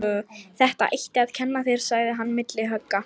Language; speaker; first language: Icelandic; non-native, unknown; Lithuanian